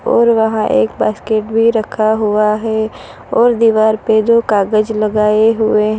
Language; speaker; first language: Hindi; non-native, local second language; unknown